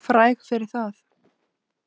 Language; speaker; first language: Icelandic; native; Icelandic